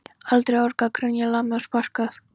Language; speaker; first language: Icelandic; non-native, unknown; Polish